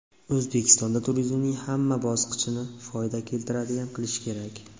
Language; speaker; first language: Uzbek; native; Uzbek